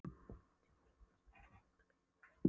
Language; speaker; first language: Icelandic; non-native, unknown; Polish